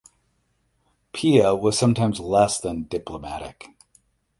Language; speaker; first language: English; native; English